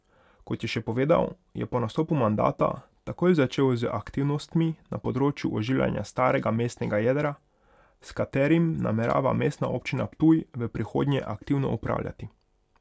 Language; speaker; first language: Slovenian; non-native, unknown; Hungarian